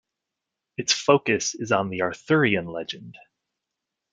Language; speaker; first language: English; native; English